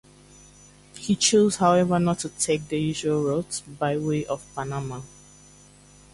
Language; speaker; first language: English; native; English